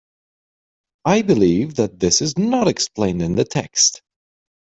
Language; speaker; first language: English; native; English